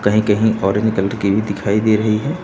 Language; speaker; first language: Hindi; native; Hindi